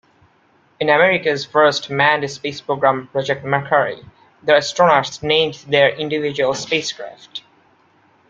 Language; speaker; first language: English; non-native, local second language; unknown